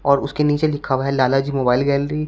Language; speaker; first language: Hindi; native; Hindi